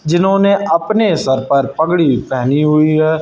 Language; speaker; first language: Hindi; native; Hindi